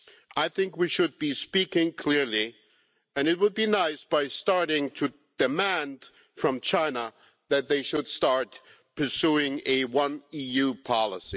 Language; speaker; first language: English; non-native, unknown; German